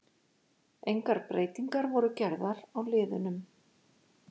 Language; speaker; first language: Icelandic; native; Icelandic